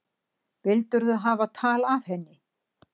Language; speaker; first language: Icelandic; native; Icelandic